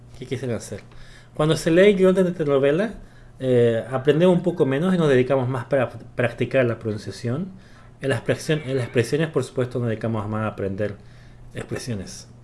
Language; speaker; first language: Spanish; early bilingual, other home language; Korean